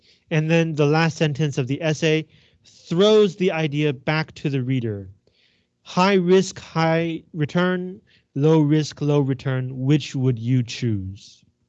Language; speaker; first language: English; non-native, fluent; Chinese